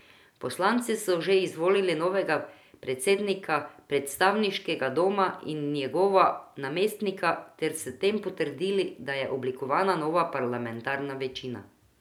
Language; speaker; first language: Slovenian; non-native, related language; Croatian